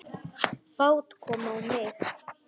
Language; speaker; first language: Icelandic; non-native, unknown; Polish